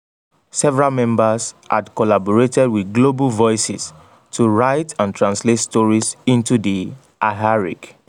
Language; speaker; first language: English; non-native, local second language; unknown